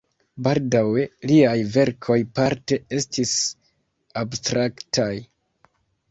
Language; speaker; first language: Esperanto; non-native, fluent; Kinyarwanda